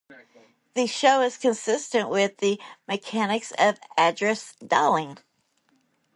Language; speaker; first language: English; native; English